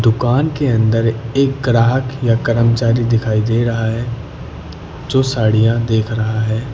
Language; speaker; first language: Hindi; native; Hindi